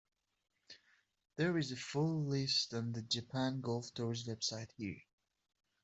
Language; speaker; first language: English; native; English